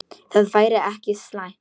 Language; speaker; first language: Icelandic; non-native, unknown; Polish